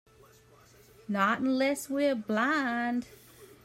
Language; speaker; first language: English; native; English